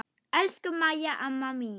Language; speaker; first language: Icelandic; non-native, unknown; German